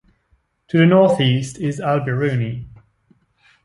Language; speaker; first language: English; non-native, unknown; French